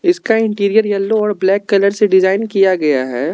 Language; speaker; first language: Hindi; non-native, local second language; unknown